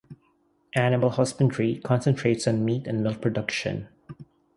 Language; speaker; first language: English; non-native, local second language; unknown